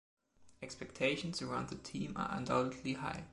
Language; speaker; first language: English; non-native, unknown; German